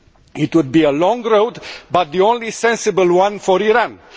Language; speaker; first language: English; non-native, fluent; Romanian